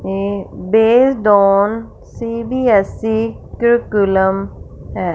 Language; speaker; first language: Hindi; non-native, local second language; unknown